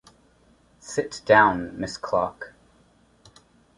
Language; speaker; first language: English; native; English